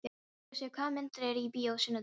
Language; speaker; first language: Icelandic; non-native, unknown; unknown